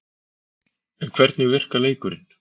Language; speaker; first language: Icelandic; native; Icelandic